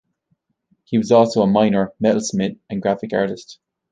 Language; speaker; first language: English; native; English